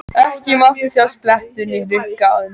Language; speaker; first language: Icelandic; native; Icelandic